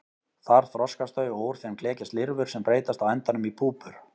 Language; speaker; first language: Icelandic; native; Icelandic